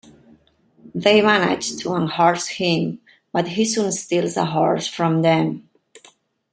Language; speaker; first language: English; non-native, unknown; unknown